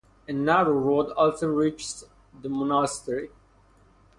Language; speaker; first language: English; non-native, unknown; Persian